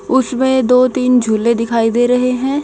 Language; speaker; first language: Hindi; native; Hindi